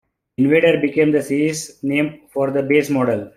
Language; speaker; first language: English; non-native, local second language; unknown